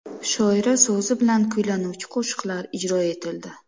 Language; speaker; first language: Uzbek; native; Uzbek